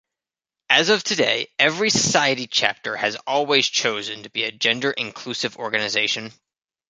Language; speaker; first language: English; native; English